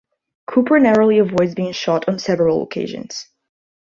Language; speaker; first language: English; non-native, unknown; Portuguese